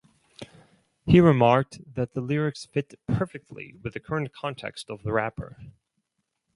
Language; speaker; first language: English; non-native, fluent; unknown